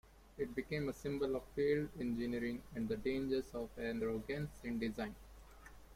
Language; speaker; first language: English; non-native, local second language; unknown